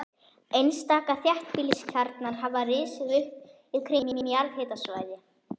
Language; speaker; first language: Icelandic; native; Icelandic